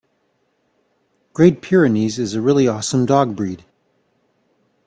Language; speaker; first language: English; native; English